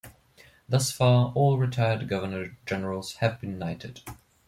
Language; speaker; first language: English; non-native, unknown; German